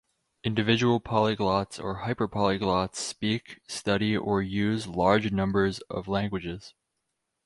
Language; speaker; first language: English; native; English